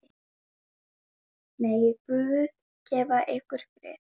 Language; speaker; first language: Icelandic; native; Icelandic